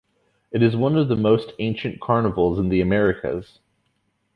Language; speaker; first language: English; native; English